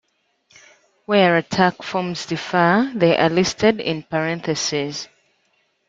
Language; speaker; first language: English; native; English